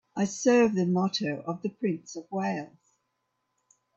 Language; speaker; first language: English; native; English